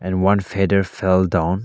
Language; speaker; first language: English; non-native, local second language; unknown